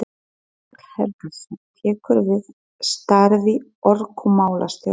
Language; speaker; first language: Icelandic; non-native, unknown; Polish